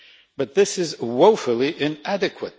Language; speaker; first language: English; non-native, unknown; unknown